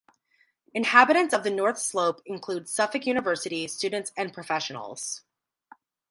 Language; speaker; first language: English; native; English